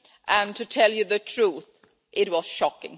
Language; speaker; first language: English; non-native, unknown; Swedish